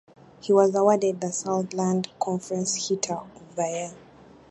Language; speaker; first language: English; native; English